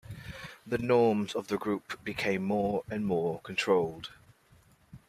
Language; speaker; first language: English; native; English